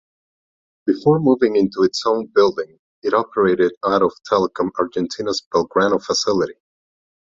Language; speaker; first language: English; non-native, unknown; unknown